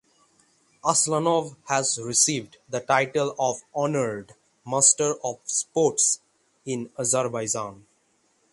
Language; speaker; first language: English; non-native, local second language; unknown